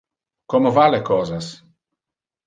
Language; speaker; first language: Interlingua; non-native, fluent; Italian